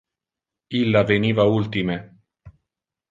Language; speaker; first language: Interlingua; non-native, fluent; Italian